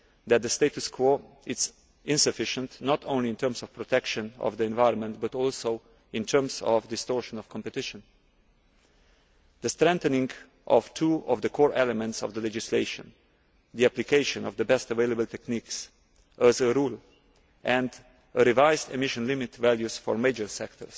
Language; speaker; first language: English; non-native, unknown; Slovenian